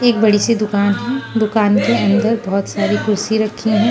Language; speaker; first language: Hindi; non-native, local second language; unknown